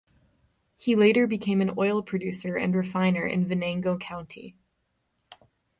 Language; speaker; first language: English; native; English